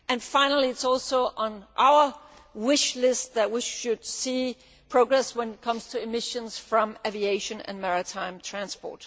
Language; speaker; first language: English; non-native, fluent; Danish